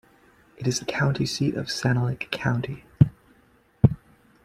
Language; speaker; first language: English; native; English